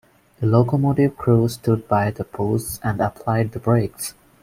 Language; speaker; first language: English; non-native, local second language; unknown